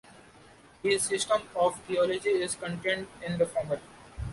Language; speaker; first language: English; non-native, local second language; Marathi